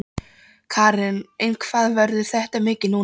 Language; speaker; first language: Icelandic; non-native, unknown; Polish